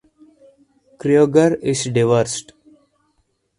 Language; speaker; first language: English; non-native, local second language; Hindi